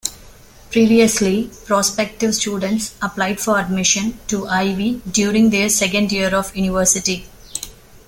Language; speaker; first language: English; non-native, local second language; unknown